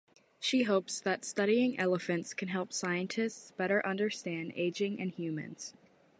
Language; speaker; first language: English; native; English